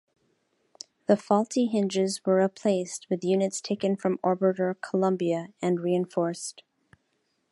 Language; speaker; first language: English; native; English